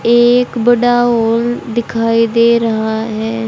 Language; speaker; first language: Hindi; native; Hindi